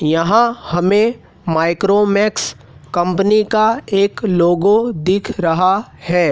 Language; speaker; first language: Hindi; native; Hindi